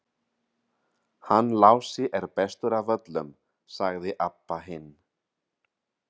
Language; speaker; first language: Icelandic; non-native, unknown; Catalan